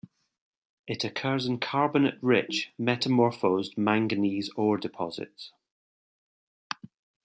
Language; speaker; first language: English; native; English